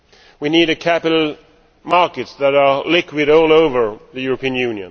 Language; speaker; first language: English; non-native, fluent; Swedish